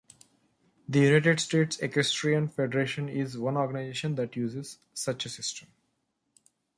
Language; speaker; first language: English; non-native, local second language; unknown